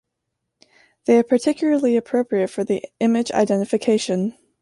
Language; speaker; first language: English; native; English